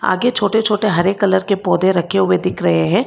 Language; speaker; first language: Hindi; non-native, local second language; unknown